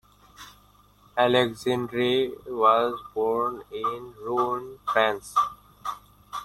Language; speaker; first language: English; non-native, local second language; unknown